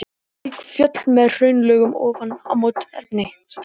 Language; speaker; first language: Icelandic; native; Icelandic